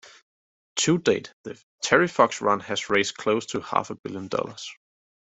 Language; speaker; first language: English; native; English